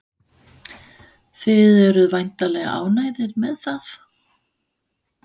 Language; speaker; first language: Icelandic; non-native, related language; Danish